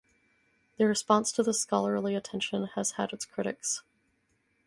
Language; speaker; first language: English; native; English